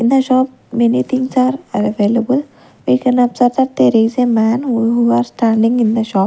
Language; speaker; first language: English; non-native, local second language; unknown